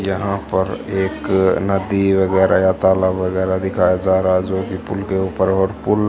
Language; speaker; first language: Hindi; native; Hindi